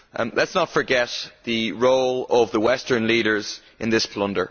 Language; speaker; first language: English; native; English